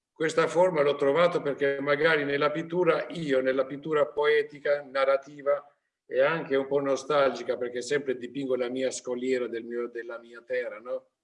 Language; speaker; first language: Italian; non-native, fluent; Albanian